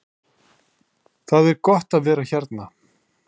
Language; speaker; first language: Icelandic; native; Icelandic